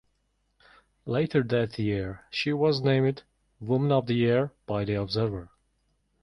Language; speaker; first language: English; non-native, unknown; Mongolian